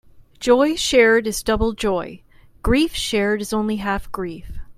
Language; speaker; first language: English; native; English